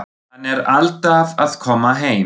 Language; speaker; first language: Icelandic; non-native, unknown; German